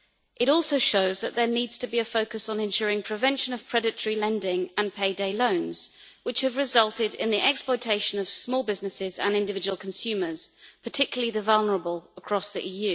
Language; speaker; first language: English; native; English